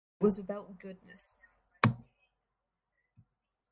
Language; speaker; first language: English; native; English